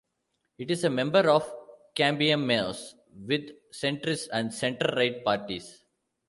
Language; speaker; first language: English; non-native, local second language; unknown